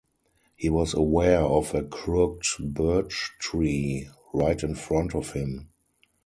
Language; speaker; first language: English; non-native, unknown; German